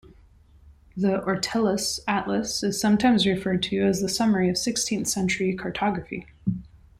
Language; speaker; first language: English; native; English